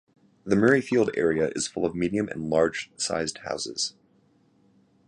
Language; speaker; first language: English; native; English